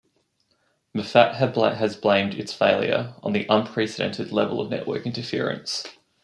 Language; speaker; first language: English; native; English